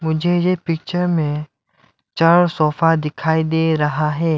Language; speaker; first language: Hindi; non-native, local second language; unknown